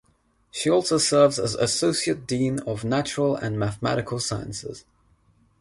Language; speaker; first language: English; non-native, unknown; Nepali